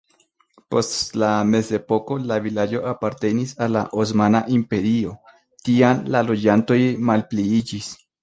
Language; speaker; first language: Esperanto; non-native, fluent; Spanish